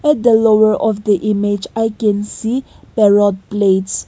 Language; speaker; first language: English; non-native, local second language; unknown